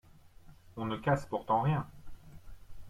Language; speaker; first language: French; non-native, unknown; English